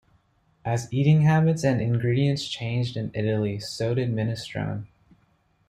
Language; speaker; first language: English; native; English